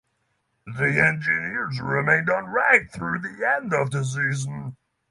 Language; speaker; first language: English; non-native, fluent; Norwegian